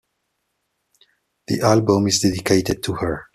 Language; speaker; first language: English; non-native, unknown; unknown